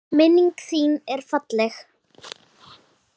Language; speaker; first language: Icelandic; native; Icelandic